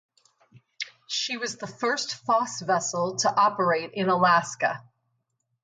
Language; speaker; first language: English; native; English